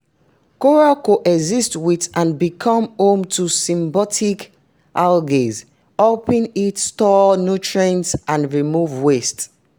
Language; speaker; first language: English; non-native, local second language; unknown